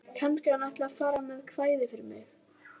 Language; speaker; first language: Icelandic; native; Icelandic